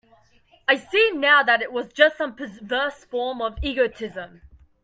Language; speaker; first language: English; native; English